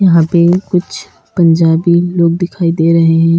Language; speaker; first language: Hindi; native; Hindi